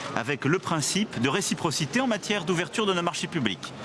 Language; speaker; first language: French; native; French